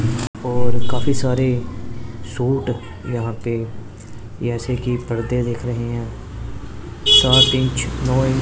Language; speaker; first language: Hindi; non-native, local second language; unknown